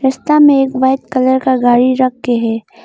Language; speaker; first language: Hindi; non-native, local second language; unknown